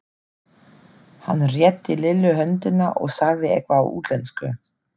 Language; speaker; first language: Icelandic; non-native, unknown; German